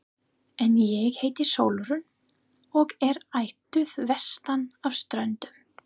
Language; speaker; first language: Icelandic; non-native, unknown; English